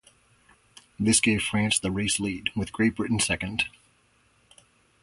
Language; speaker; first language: English; native; English